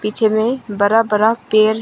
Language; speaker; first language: Hindi; non-native, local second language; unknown